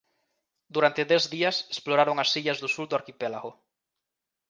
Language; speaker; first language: Galician; native; Galician